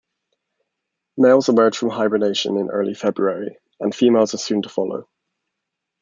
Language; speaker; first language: English; native; English